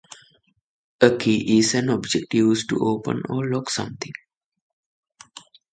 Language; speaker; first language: English; non-native, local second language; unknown